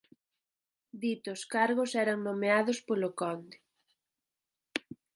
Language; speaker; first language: Galician; native; Galician